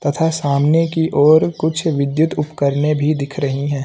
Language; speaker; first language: Hindi; native; Hindi